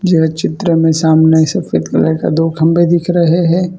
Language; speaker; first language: Hindi; non-native, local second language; Gujarati